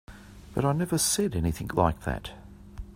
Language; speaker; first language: English; native; English